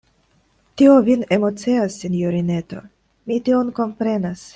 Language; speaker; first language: Esperanto; non-native, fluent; Russian